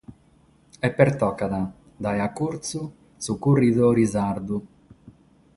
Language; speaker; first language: Sardinian; non-native, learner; Catalan